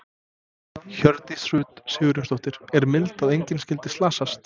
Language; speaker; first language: Icelandic; non-native, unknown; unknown